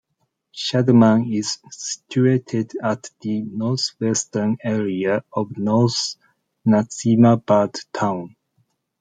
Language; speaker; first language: English; non-native, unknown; Japanese